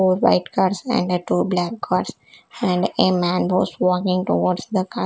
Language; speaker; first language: English; non-native, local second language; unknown